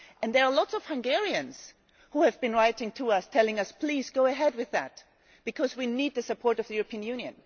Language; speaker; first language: English; non-native, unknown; German